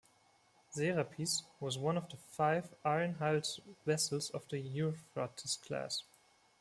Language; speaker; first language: English; non-native, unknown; German